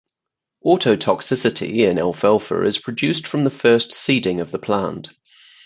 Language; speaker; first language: English; native; English